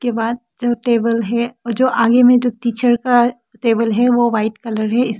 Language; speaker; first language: Hindi; non-native, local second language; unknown